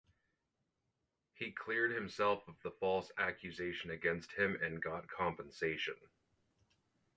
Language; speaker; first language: English; native; English